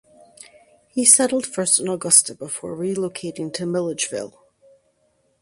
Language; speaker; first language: English; native; English